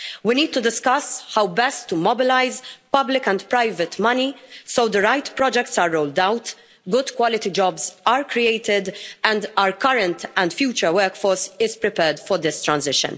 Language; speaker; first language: English; non-native, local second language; Maltese